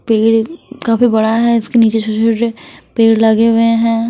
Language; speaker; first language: Hindi; non-native, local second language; Punjabi